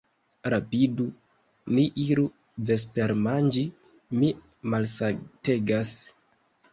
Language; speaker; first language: Esperanto; non-native, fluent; Kinyarwanda